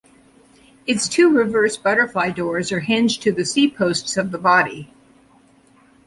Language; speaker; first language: English; native; English